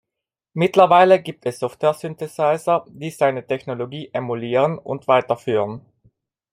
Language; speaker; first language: German; non-native, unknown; Italian